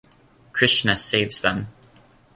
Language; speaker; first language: English; native; English